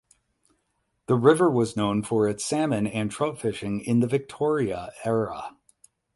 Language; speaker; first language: English; native; English